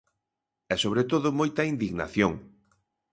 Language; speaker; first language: Galician; native; Galician